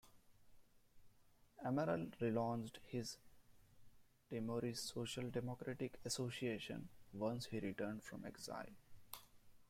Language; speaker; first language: English; non-native, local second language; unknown